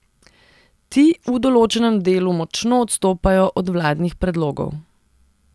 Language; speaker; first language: Slovenian; non-native, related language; Serbian